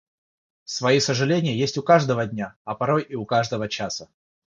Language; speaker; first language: Russian; non-native, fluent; Georgian